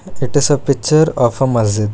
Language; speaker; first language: English; non-native, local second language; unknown